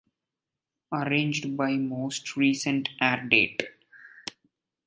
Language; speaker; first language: English; non-native, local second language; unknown